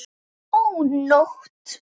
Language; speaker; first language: Icelandic; native; Icelandic